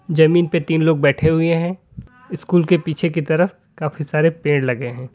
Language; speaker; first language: Hindi; native; Hindi